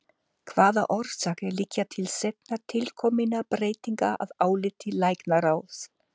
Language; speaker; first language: Icelandic; non-native, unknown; German